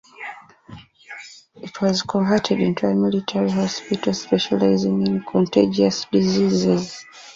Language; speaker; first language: English; native; English